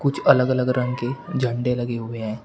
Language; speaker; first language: Hindi; native; Hindi